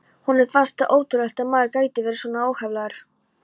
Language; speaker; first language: Icelandic; non-native, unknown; Polish